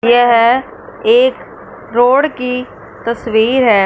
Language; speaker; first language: Hindi; non-native, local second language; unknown